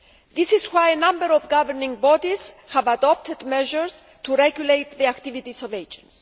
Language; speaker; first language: English; non-native, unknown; Greek